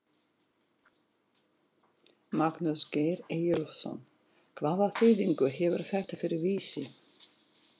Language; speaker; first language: Icelandic; non-native, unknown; Russian